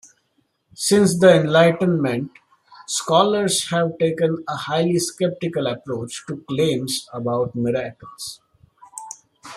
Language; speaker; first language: English; non-native, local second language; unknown